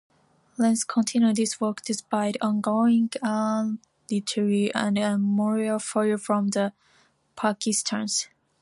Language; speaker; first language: English; non-native, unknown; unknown